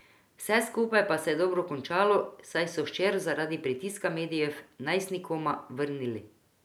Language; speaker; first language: Slovenian; non-native, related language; Croatian